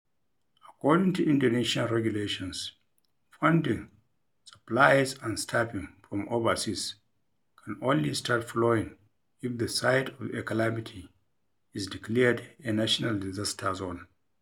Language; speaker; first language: English; non-native, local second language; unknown